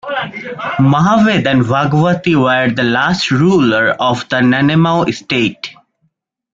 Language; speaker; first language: English; non-native, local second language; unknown